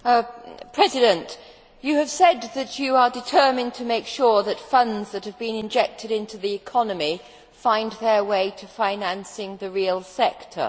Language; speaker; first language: English; native; English